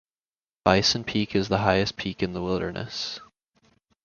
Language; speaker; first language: English; native; English